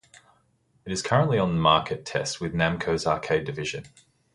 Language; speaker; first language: English; native; English